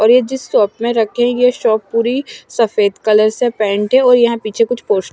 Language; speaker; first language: Hindi; non-native, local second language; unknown